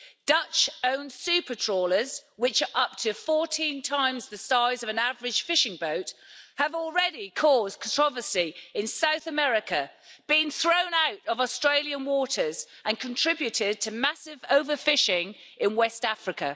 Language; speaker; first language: English; native; English